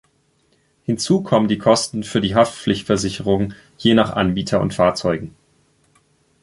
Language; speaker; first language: German; native; German